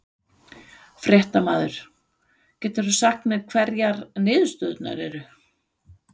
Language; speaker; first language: Icelandic; non-native, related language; Danish